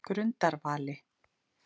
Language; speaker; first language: Icelandic; native; Icelandic